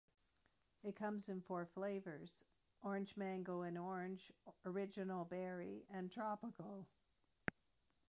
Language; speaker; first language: English; native; English